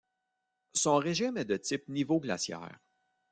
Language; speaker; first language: French; native; French